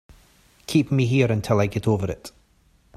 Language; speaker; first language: English; native; English